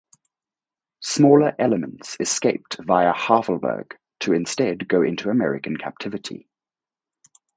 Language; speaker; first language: English; native; English